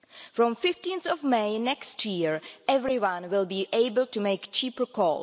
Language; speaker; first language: English; non-native, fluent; Czech